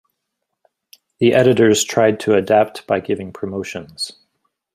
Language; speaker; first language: English; native; English